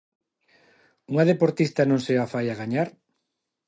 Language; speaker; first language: Galician; non-native, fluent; Spanish